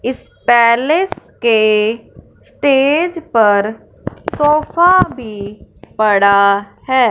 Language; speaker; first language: Hindi; non-native, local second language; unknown